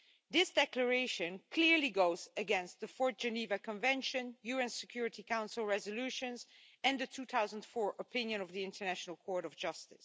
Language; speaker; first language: English; non-native, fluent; Dutch